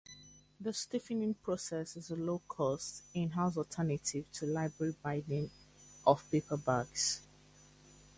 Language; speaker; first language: English; native; English